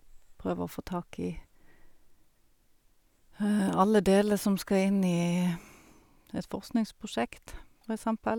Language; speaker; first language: Norwegian; native; Norwegian